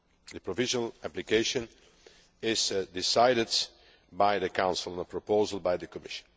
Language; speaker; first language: English; non-native, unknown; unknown